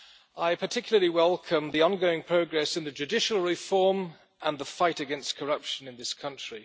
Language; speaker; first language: English; non-native, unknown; German